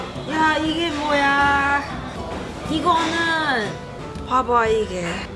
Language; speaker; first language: Korean; non-native, learner; English